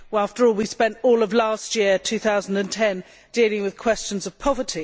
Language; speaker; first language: English; native; English